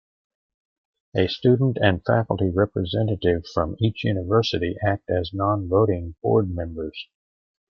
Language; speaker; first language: English; native; English